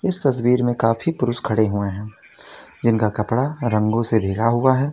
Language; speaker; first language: Hindi; native; Hindi